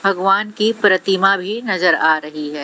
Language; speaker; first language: Hindi; native; Hindi